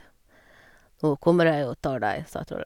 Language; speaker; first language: Norwegian; non-native, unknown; Hungarian